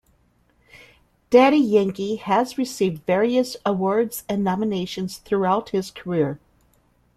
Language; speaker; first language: English; native; English